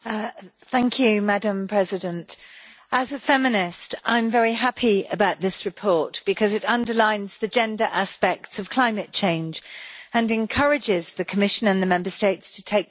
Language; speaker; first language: English; native; English